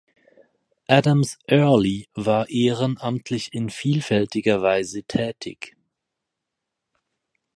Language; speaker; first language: German; native; German